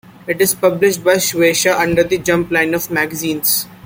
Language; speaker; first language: English; non-native, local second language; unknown